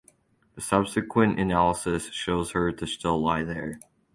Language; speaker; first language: English; native; English